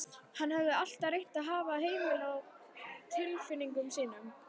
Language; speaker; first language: Icelandic; native; Icelandic